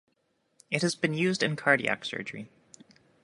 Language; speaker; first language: English; native; English